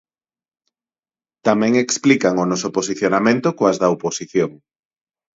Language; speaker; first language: Galician; non-native, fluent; Spanish